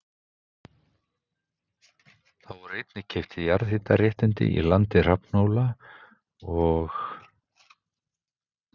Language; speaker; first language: Icelandic; native; Icelandic